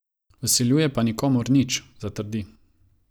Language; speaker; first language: Slovenian; non-native, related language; Croatian